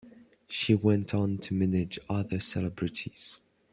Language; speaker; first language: English; non-native, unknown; French